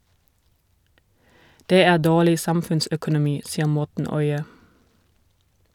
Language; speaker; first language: Norwegian; non-native, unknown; German